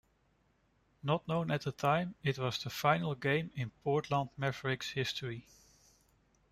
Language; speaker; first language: English; non-native, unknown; Dutch